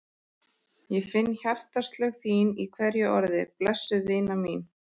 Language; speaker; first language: Icelandic; native; Icelandic